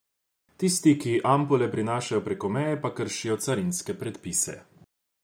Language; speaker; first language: Slovenian; non-native, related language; Croatian